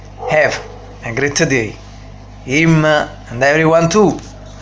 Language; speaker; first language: English; non-native, fluent; Italian